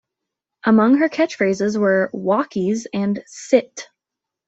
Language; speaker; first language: English; native; English